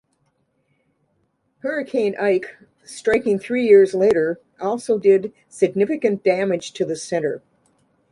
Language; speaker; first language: English; native; English